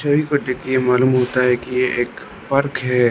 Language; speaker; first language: Hindi; non-native, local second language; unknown